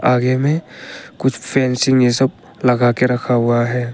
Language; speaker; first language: Hindi; non-native, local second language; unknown